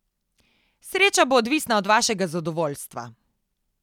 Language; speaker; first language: Slovenian; native; Slovenian